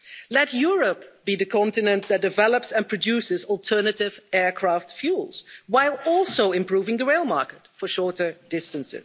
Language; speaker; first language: English; non-native, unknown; Dutch